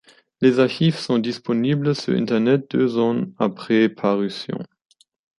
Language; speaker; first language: French; non-native, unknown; German